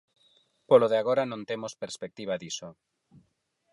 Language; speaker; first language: Galician; non-native, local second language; Spanish